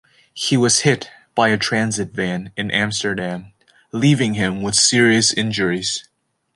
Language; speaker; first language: English; native; English